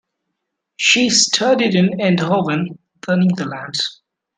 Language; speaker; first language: English; non-native, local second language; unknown